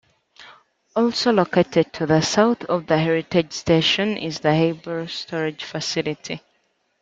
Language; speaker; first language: English; native; English